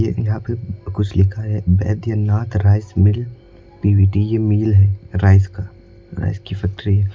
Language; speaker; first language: Hindi; native; Hindi